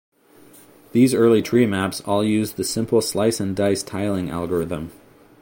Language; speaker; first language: English; native; English